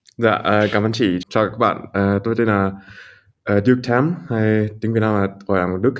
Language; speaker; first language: Vietnamese; early bilingual, heritage; Vietnamese